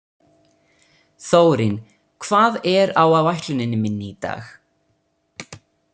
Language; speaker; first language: Icelandic; non-native, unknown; Italian